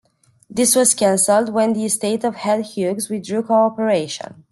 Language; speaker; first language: English; non-native, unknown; Romanian